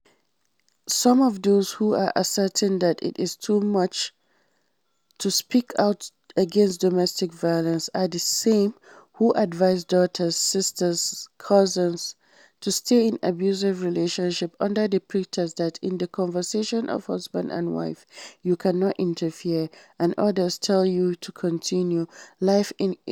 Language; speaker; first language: English; non-native, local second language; Hausa